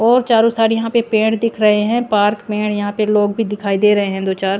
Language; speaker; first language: Hindi; non-native, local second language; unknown